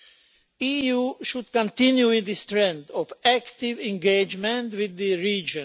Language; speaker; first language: English; non-native, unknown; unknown